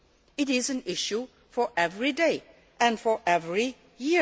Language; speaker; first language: English; non-native, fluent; Luxembourgish